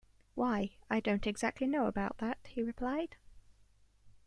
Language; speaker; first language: English; native; English